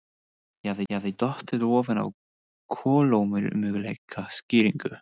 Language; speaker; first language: Icelandic; non-native, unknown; English